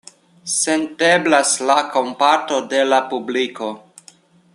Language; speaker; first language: Esperanto; non-native, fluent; Russian